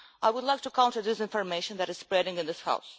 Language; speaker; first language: English; non-native, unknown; Russian